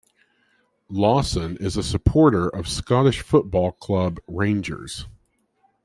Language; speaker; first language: English; native; English